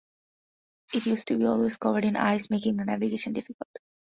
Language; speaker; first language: English; non-native, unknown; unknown